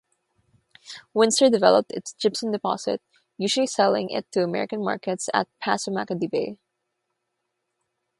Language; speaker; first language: English; non-native, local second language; Filipino